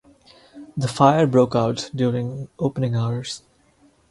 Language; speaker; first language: English; non-native, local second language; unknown